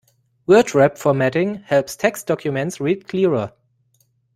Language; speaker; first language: English; non-native, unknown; German